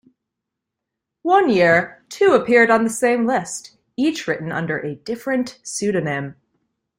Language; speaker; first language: English; native; English